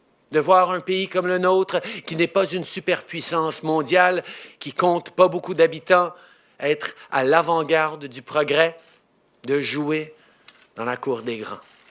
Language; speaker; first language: French; early bilingual, heritage; French